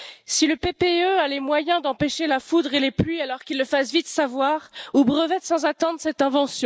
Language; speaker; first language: French; native; French